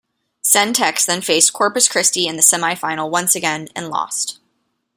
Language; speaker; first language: English; native; English